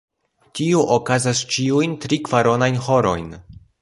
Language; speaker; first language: Esperanto; non-native, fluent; Polish